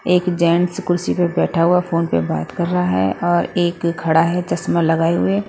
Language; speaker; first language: Hindi; native; Hindi